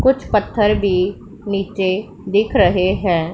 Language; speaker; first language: Hindi; non-native, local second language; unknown